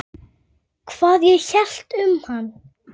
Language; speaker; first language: Icelandic; native; Icelandic